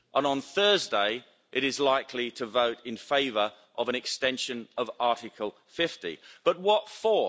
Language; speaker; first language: English; native; English